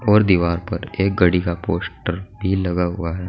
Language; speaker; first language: Hindi; native; Hindi